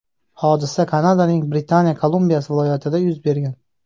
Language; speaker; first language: Uzbek; native; Uzbek